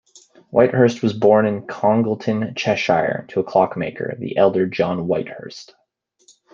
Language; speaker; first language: English; native; English